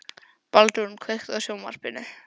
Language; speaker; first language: Icelandic; non-native, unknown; English